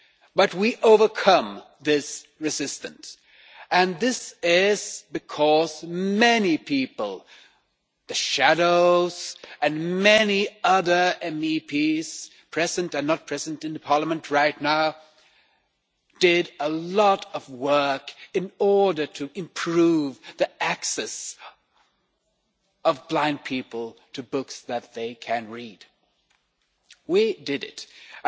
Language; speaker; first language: English; non-native, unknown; Swedish